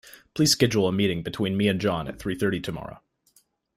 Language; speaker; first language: English; native; English